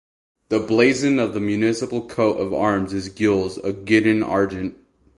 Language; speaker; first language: English; native; English